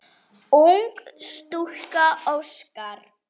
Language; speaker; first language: Icelandic; native; Icelandic